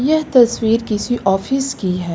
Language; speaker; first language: Hindi; native; Hindi